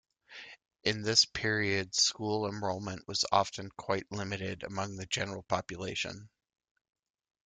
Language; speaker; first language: English; native; English